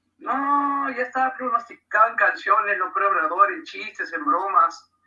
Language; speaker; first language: Spanish; native; Spanish